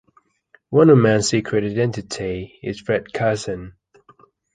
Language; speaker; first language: English; non-native, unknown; Thai